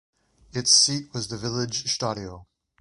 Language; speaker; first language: English; native; English